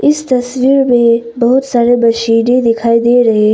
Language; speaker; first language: Hindi; non-native, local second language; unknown